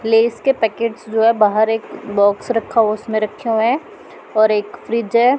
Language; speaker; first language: Hindi; non-native, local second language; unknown